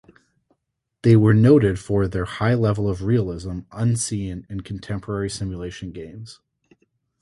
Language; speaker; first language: English; native; English